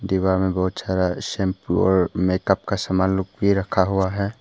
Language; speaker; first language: Hindi; non-native, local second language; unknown